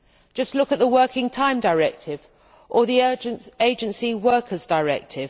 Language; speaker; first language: English; native; English